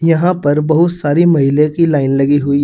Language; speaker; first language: Hindi; native; Hindi